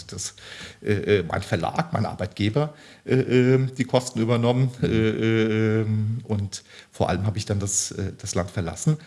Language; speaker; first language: German; early bilingual, other home language; Turkish